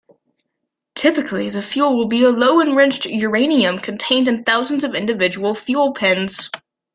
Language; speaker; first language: English; native; English